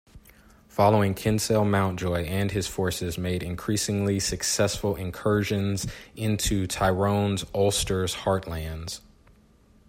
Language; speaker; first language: English; native; English